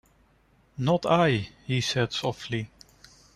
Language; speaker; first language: English; non-native, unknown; Dutch